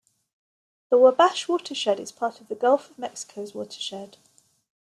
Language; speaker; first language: English; native; English